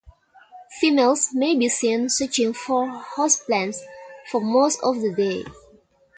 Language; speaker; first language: English; non-native, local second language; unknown